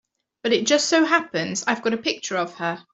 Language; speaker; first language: English; native; English